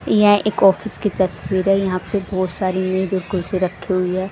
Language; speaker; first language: Hindi; native; Hindi